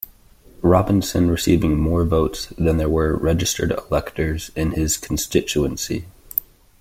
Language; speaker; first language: English; native; English